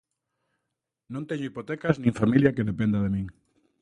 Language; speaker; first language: Galician; native; Galician